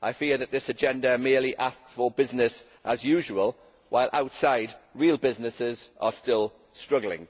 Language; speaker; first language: English; native; English